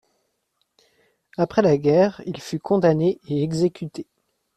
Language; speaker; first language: French; native; French